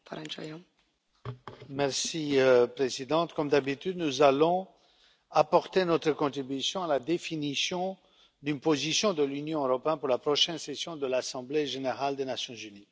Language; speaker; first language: French; non-native, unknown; Romanian